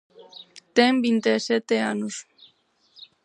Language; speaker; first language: Galician; non-native, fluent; Spanish